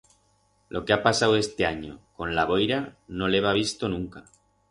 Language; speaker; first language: Aragonese; non-native, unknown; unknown